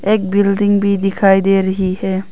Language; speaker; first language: Hindi; early bilingual, other home language; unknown